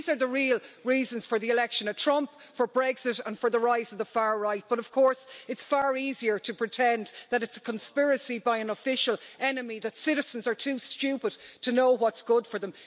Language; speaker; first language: English; native; English